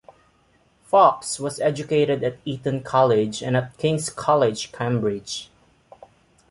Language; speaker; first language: English; non-native, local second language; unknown